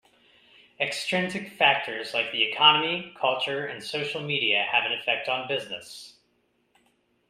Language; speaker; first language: English; native; English